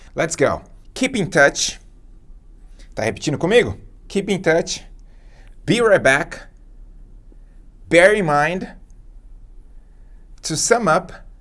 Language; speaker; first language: English; non-native, fluent; Portuguese